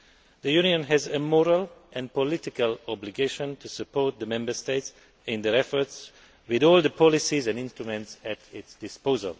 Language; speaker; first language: English; non-native, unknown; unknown